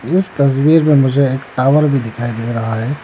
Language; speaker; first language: Hindi; non-native, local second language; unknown